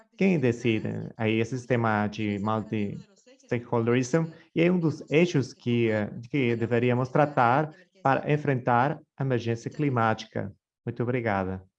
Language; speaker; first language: Portuguese; non-native, fluent; Spanish